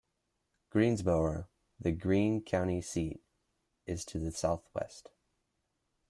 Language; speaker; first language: English; native; English